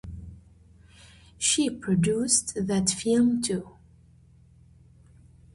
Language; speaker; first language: English; native; English